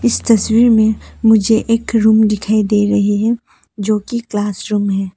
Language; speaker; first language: Hindi; non-native, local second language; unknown